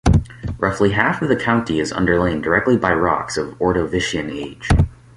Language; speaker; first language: English; native; English